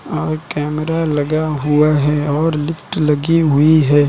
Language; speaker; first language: Hindi; native; Hindi